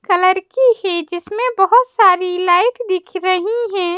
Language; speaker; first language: Hindi; native; Hindi